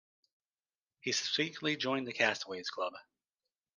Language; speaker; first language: English; native; English